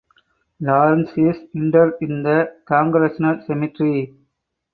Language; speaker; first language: English; non-native, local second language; Tamil